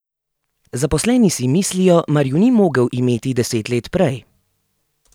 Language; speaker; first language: Slovenian; native; Slovenian